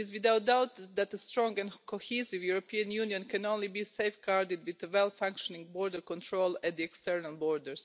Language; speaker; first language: English; non-native, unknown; Croatian